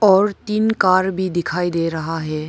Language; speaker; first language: Hindi; non-native, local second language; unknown